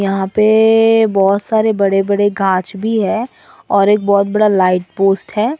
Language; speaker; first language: Hindi; non-native, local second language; Assamese